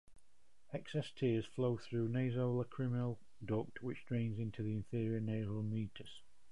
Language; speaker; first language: English; native; English